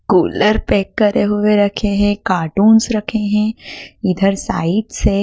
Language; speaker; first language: Hindi; native; Hindi